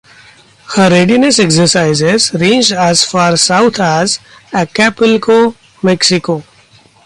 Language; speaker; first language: English; non-native, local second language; Marathi